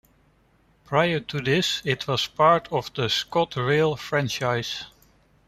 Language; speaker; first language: English; non-native, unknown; Dutch